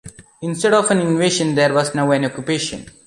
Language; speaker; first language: English; non-native, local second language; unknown